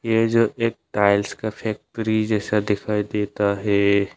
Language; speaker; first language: Hindi; non-native, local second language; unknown